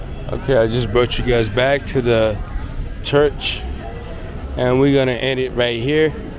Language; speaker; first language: English; early bilingual, other home language; Spanish